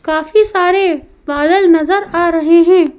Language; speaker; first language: Hindi; native; Hindi